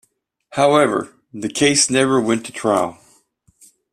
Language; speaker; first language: English; native; English